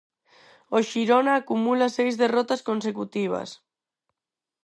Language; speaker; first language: Galician; non-native, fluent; Spanish